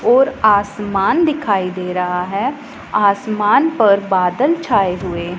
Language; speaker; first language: Hindi; non-native, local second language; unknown